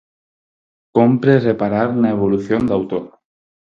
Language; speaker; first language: Galician; non-native, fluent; Spanish